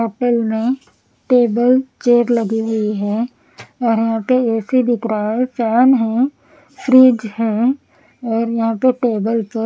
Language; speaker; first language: Hindi; non-native, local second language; Punjabi